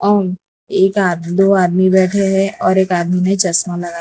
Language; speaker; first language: Hindi; non-native, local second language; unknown